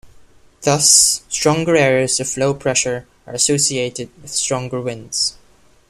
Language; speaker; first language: English; non-native, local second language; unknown